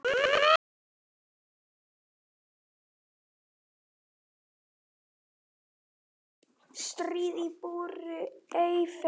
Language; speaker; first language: Icelandic; native; Icelandic